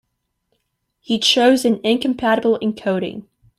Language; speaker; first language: English; native; English